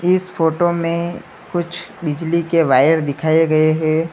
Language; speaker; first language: Hindi; native; Hindi